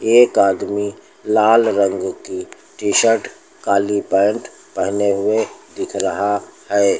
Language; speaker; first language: Hindi; native; Hindi